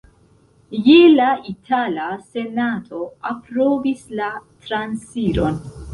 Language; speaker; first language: Esperanto; non-native, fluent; Central Kurdish